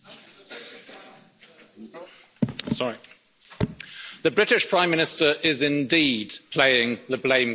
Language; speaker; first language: English; native; English